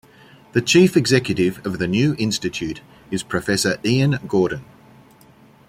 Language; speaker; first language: English; native; English